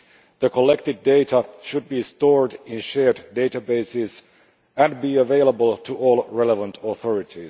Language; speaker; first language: English; non-native, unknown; Finnish